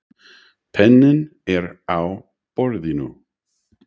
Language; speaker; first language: Icelandic; non-native, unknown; English